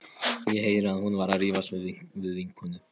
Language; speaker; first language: Icelandic; non-native, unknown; Polish